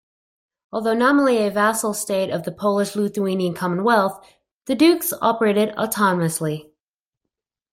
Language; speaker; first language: English; native; English